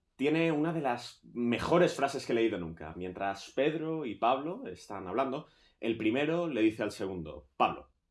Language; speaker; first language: Spanish; native; Spanish